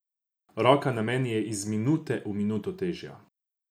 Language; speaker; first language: Slovenian; non-native, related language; Croatian